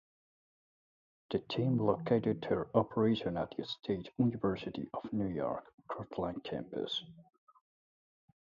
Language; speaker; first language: English; native; English